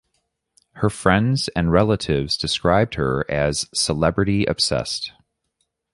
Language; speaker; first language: English; native; English